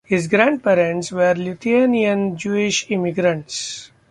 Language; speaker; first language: English; non-native, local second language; Marathi